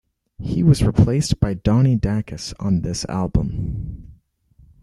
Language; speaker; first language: English; native; English